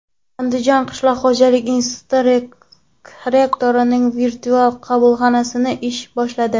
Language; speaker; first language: Uzbek; non-native, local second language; Kara-Kalpak